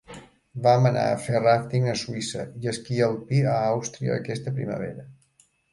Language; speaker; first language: Catalan; native; Catalan